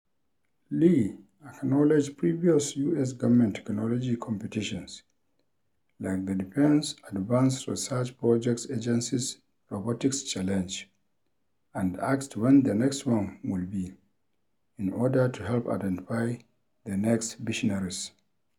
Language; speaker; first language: English; non-native, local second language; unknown